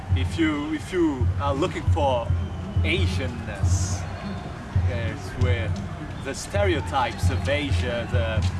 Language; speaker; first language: English; non-native, fluent; Portuguese